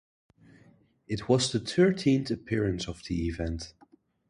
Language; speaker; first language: English; non-native, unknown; Dutch